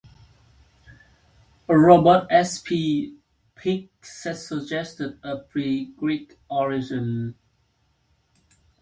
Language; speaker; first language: English; native; English